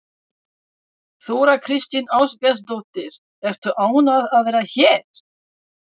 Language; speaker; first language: Icelandic; non-native, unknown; French